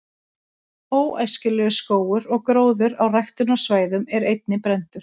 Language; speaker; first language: Icelandic; native; Icelandic